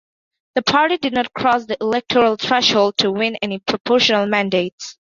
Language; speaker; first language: English; non-native, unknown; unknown